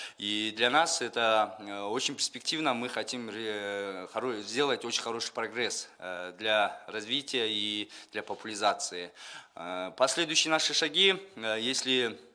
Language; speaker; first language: Russian; non-native, local second language; Kyrgyz